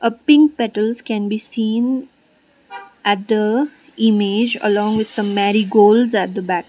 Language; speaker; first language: English; non-native, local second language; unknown